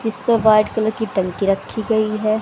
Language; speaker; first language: Hindi; native; Hindi